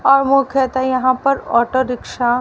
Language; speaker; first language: Hindi; native; Hindi